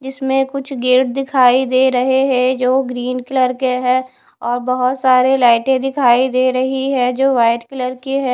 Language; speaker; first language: Hindi; non-native, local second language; Punjabi